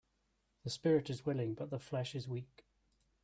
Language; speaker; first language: English; native; English